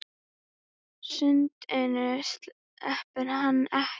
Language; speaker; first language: Icelandic; native; Icelandic